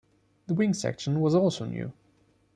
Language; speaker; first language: English; non-native, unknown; German